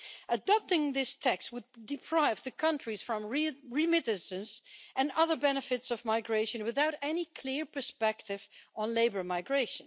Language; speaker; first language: English; non-native, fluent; Dutch